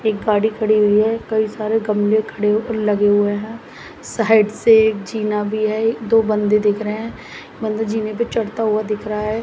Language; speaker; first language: Hindi; native; Hindi